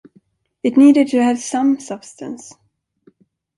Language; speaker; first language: English; non-native, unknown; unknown